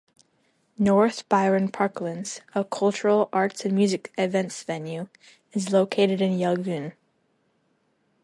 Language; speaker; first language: English; native; English